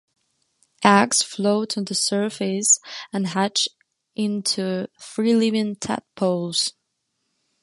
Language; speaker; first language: English; non-native, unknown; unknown